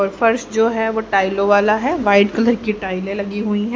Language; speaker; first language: Hindi; native; Hindi